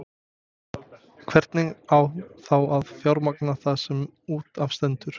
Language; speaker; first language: Icelandic; non-native, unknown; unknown